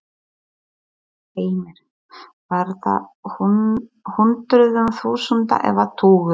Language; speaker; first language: Icelandic; non-native, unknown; Polish